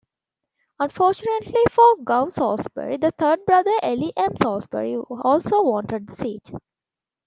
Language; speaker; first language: English; non-native, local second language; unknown